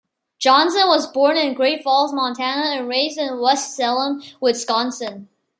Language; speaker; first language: English; non-native, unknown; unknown